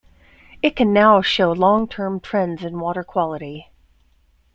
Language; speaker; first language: English; native; English